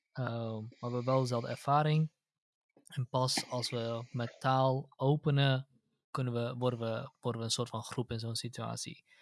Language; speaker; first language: Dutch; early bilingual, other home language; Central Kurdish